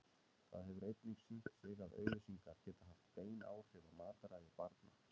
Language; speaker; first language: Icelandic; native; Icelandic